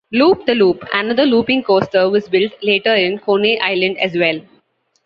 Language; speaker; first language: English; non-native, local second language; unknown